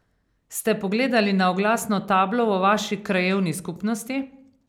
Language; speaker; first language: Slovenian; native; Slovenian